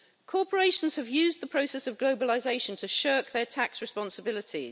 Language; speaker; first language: English; native; English